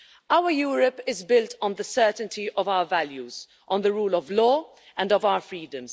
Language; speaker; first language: English; non-native, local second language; Maltese